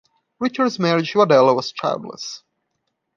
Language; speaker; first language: English; non-native, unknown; Portuguese